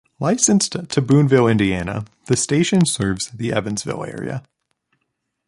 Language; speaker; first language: English; native; English